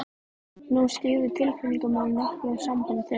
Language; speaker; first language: Icelandic; native; Icelandic